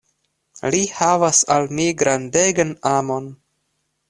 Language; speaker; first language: Esperanto; non-native, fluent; Russian